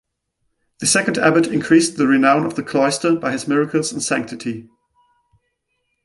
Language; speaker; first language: English; non-native, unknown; German